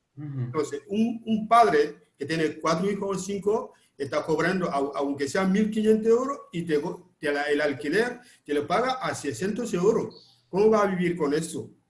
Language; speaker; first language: Spanish; non-native, fluent; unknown